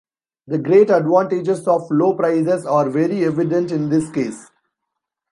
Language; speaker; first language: English; non-native, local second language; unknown